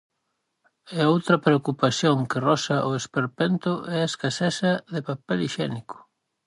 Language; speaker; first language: Galician; native; Galician